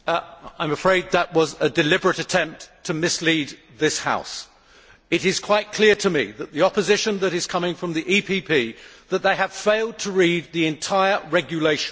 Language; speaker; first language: English; native; English